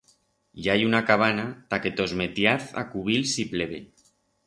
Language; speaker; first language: Aragonese; non-native, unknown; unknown